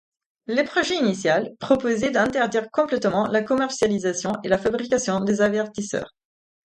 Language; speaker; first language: French; non-native, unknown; Italian